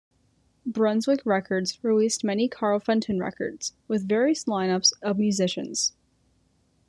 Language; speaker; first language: English; native; English